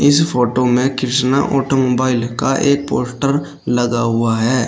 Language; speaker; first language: Hindi; native; Hindi